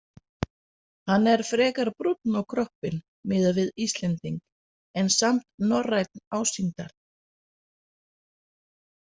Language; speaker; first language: Icelandic; non-native, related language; Danish